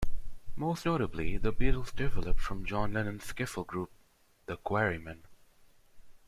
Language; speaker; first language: English; non-native, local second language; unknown